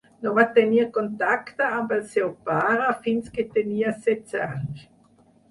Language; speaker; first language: Catalan; non-native, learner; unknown